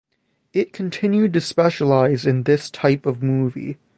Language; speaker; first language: English; native; English